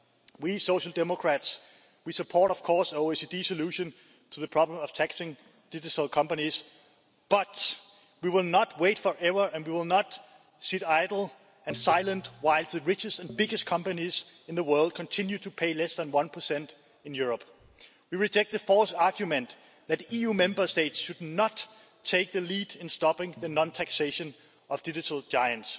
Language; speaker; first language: English; non-native, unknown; Danish